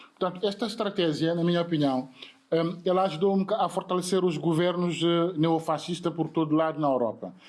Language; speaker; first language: Portuguese; non-native, fluent; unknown